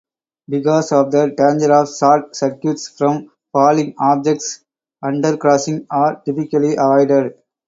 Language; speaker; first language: English; non-native, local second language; Tamil